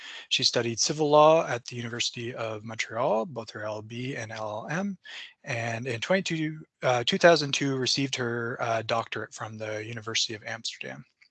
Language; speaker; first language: English; native; English